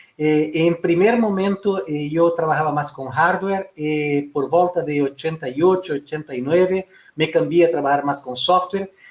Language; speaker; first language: Spanish; non-native, related language; Portuguese